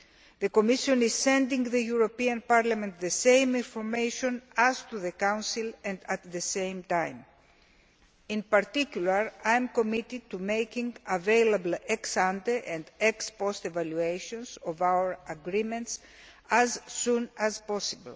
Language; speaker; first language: English; non-native, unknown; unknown